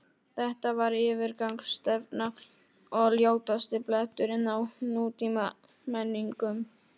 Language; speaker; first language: Icelandic; non-native, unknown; Polish